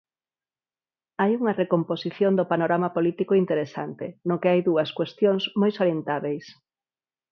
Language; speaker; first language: Galician; non-native, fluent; Spanish